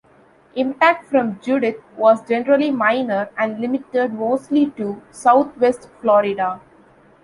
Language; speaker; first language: English; non-native, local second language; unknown